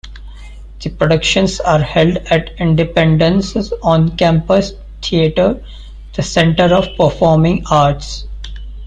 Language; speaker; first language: English; non-native, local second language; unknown